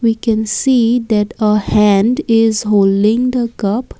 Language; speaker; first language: English; non-native, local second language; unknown